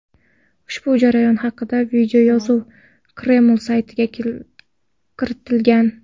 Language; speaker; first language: Uzbek; non-native, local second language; Kara-Kalpak